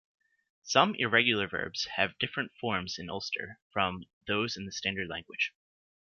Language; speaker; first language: English; native; English